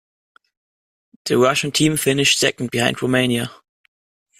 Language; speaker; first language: English; non-native, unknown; German